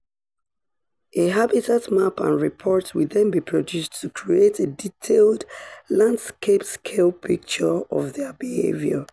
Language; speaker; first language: English; non-native, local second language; Yoruba